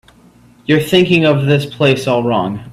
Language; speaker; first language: English; native; English